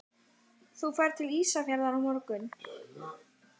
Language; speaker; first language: Icelandic; native; Icelandic